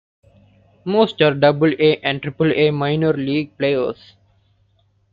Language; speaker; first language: English; non-native, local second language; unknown